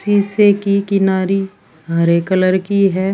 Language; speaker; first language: Hindi; native; Hindi